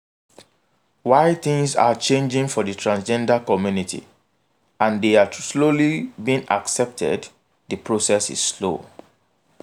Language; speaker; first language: English; non-native, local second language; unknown